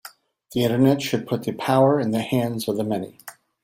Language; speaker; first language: English; native; English